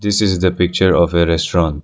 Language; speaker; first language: English; non-native, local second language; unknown